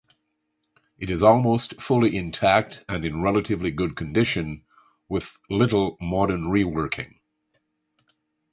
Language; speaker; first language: English; native; English